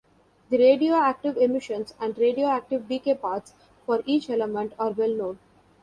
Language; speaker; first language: English; non-native, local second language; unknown